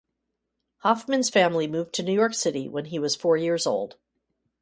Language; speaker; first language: English; native; English